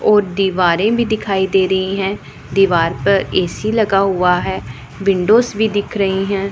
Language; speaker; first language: Hindi; non-native, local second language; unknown